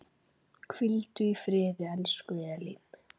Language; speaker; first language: Icelandic; native; Icelandic